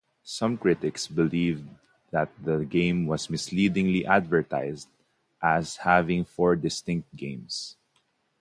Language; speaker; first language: English; non-native, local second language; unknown